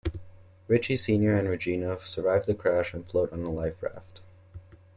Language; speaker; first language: English; native; English